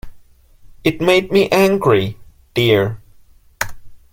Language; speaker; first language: English; non-native, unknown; German